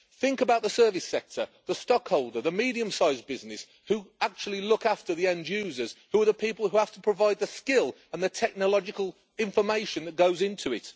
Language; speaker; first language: English; native; English